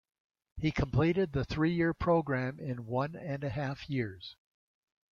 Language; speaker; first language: English; native; English